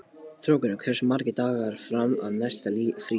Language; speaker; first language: Icelandic; non-native, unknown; Polish